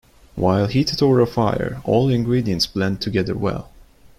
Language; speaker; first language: English; non-native, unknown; Turkish